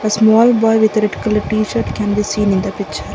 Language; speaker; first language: English; non-native, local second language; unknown